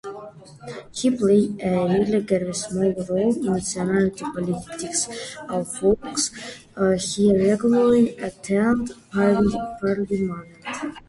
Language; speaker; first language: English; native; English